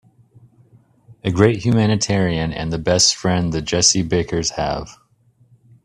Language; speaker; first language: English; native; English